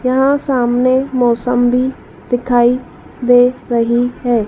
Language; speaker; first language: Hindi; native; Hindi